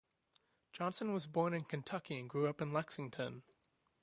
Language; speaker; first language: English; native; English